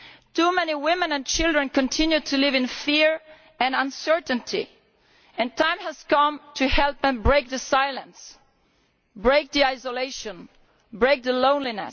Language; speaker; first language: English; non-native, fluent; Italian